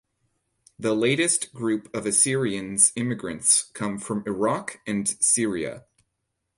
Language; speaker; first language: English; native; English